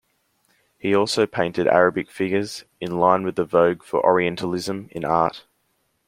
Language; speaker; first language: English; native; English